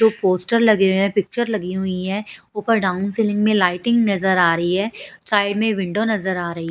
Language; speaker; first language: Hindi; non-native, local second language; Punjabi